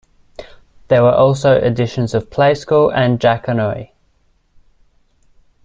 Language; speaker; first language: English; native; English